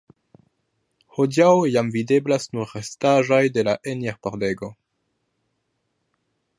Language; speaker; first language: Esperanto; non-native, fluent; French